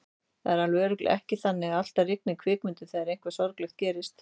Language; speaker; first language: Icelandic; native; Icelandic